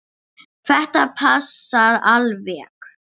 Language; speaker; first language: Icelandic; non-native, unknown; English